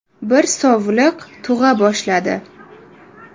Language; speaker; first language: Uzbek; native; Uzbek